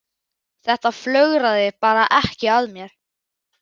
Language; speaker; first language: Icelandic; native; Icelandic